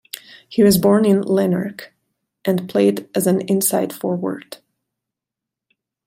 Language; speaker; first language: English; non-native, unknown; Catalan